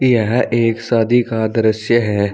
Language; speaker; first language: Hindi; native; Hindi